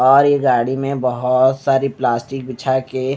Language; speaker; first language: Hindi; non-native, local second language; Punjabi